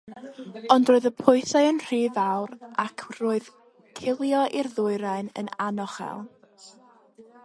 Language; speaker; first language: Welsh; native; Welsh